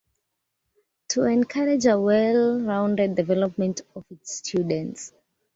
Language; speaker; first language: English; native; English